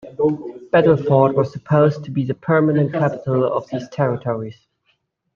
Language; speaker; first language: English; native; English